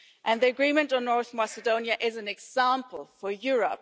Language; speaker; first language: English; non-native, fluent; German